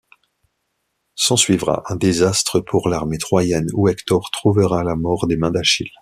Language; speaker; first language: French; native; French